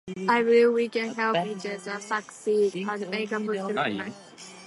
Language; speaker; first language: English; native; English